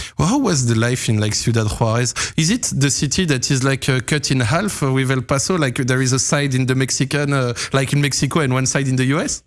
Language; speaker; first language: English; non-native, fluent; French